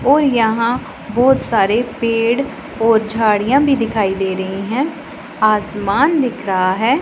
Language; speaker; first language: Hindi; non-native, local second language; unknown